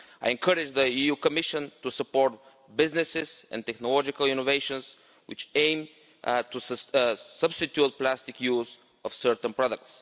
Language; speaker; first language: English; non-native, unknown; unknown